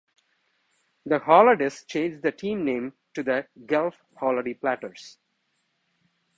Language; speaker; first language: English; non-native, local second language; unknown